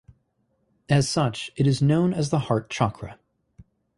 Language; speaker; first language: English; native; English